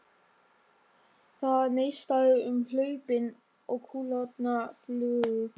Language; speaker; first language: Icelandic; non-native, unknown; German